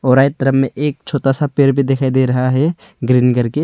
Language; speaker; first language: Hindi; early bilingual, other home language; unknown